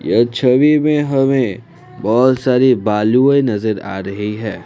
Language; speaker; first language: Hindi; non-native, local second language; Assamese